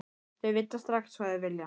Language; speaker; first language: Icelandic; native; Icelandic